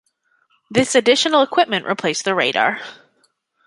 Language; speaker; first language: English; native; English